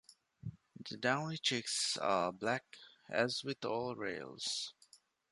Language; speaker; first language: English; non-native, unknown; Divehi